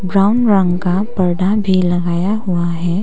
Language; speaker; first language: Hindi; non-native, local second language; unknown